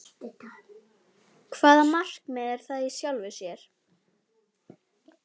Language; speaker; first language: Icelandic; native; Icelandic